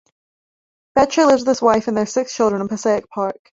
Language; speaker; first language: English; native; English